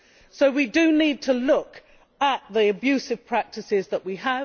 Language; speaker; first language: English; native; English